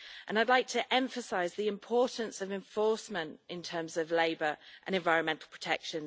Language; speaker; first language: English; native; English